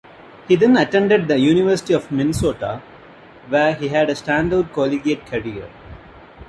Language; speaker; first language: English; non-native, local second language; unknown